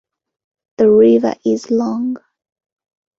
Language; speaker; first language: English; non-native, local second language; Ganda